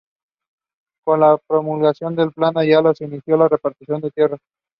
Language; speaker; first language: English; non-native, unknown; Spanish